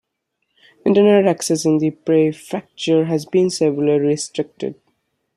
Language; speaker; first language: English; non-native, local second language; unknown